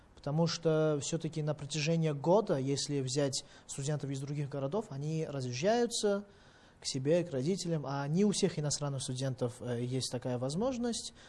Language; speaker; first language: Russian; non-native, fluent; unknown